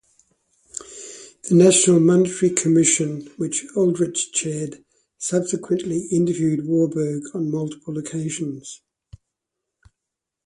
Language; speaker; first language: English; native; English